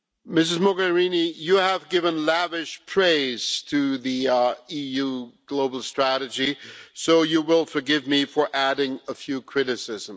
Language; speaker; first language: English; non-native, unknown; German